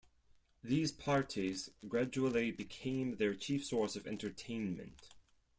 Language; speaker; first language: English; non-native, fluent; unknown